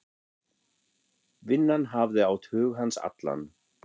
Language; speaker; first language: Icelandic; non-native, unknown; German